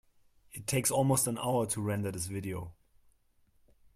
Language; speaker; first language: English; non-native, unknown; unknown